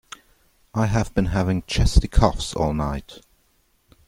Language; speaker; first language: English; non-native, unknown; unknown